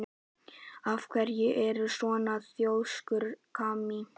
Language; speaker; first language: Icelandic; native; Icelandic